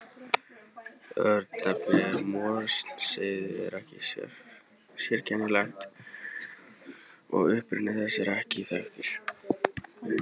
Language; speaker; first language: Icelandic; native; Icelandic